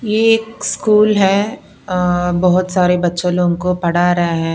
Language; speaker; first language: Hindi; non-native, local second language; Punjabi